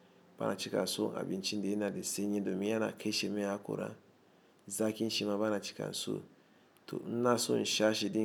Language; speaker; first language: Hausa; non-native, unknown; Igbo